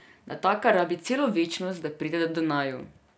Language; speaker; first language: Slovenian; non-native, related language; Serbian